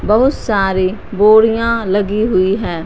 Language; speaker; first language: Hindi; non-native, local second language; Punjabi